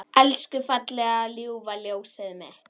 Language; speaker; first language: Icelandic; native; Icelandic